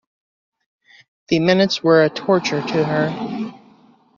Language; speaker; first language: English; native; English